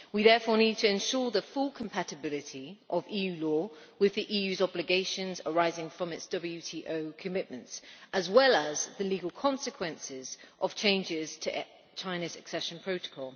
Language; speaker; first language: English; native; English